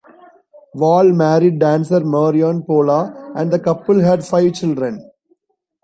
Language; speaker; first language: English; non-native, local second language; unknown